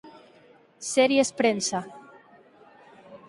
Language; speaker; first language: Galician; native; Galician